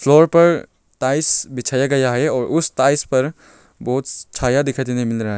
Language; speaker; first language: Hindi; non-native, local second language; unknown